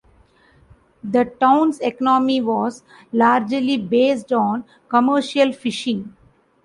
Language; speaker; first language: English; non-native, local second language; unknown